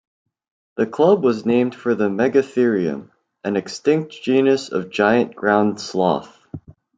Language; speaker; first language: English; native; English